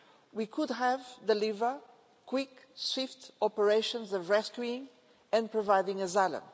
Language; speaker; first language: English; non-native, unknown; Portuguese